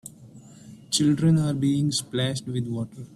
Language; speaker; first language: English; non-native, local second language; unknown